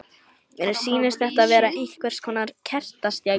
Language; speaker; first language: Icelandic; non-native, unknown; Lithuanian